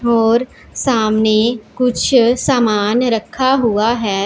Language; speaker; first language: Hindi; non-native, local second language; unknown